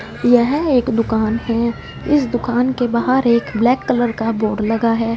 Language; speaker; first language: Hindi; non-native, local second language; Punjabi